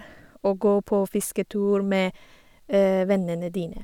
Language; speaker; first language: Norwegian; non-native, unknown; Persian